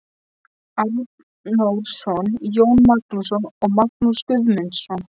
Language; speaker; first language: Icelandic; non-native, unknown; Polish